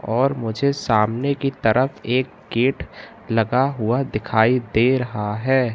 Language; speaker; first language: Hindi; native; Hindi